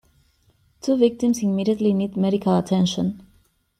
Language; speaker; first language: English; native; English